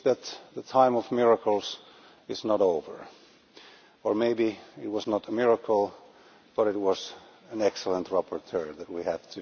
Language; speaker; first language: English; non-native, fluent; Finnish